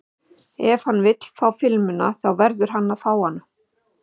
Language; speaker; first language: Icelandic; native; Icelandic